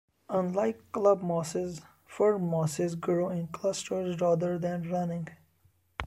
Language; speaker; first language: English; non-native, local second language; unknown